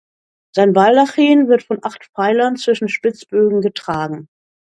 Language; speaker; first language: German; native; German